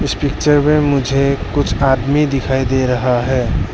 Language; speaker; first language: Hindi; early bilingual, other home language; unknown